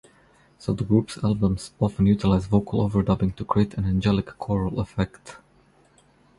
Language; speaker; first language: English; non-native, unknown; Croatian